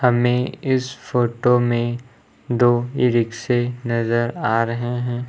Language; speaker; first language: Hindi; native; Hindi